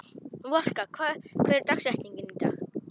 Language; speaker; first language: Icelandic; non-native, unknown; Polish